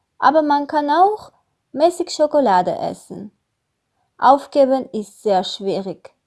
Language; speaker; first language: German; non-native, learner; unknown